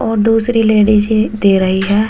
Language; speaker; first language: Hindi; native; Hindi